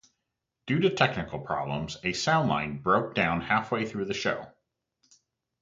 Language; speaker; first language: English; native; English